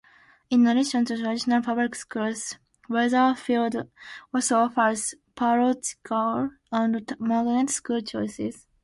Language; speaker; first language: English; non-native, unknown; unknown